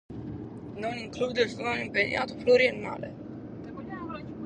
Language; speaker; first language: Sardinian; native; Sardinian